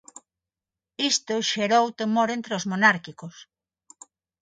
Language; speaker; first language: Galician; non-native, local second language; Spanish